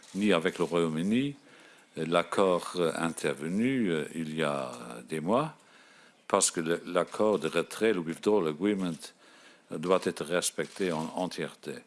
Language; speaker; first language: French; non-native, local second language; Luxembourgish